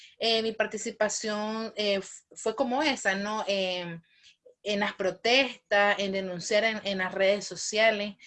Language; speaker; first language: Spanish; native; Spanish